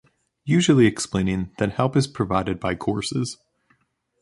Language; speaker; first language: English; native; English